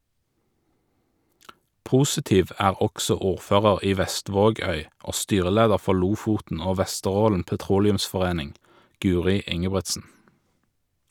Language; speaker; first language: Norwegian; native; Norwegian